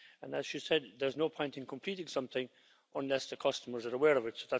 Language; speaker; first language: English; native; English